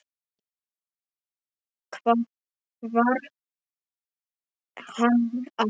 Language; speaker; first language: Icelandic; non-native, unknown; Polish